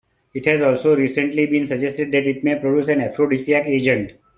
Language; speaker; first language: English; non-native, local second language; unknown